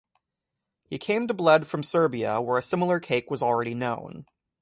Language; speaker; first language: English; native; English